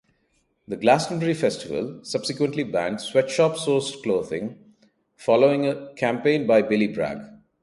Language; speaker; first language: English; non-native, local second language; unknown